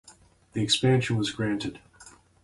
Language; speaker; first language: English; native; English